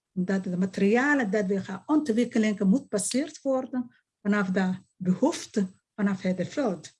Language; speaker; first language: Dutch; non-native, fluent; Somali